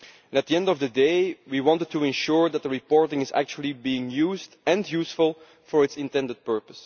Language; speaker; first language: English; non-native, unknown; Dutch